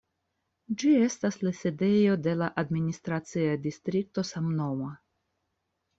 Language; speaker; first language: Esperanto; non-native, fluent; Russian